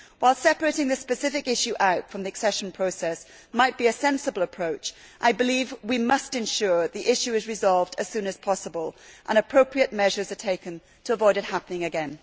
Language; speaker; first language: English; native; English